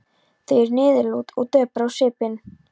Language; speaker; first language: Icelandic; non-native, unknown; Polish